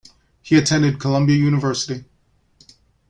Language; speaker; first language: English; native; English